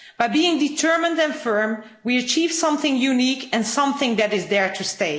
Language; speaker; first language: English; non-native, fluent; Dutch